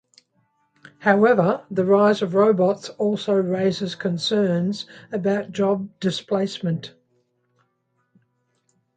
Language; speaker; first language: English; native; English